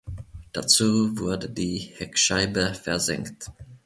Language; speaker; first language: German; non-native, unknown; Finnish